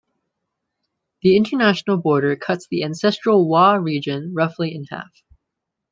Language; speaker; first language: English; native; English